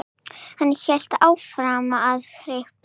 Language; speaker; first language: Icelandic; non-native, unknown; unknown